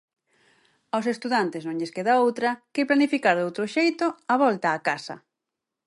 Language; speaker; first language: Galician; native; Galician